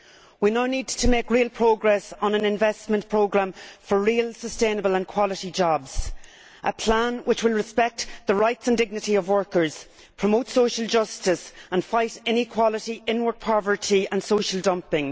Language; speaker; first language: English; native; English